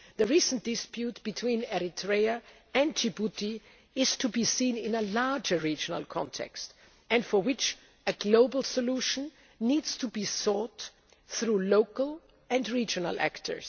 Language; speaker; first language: English; non-native, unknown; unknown